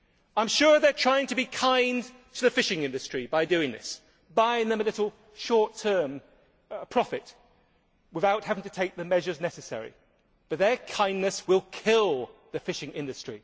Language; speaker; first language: English; native; English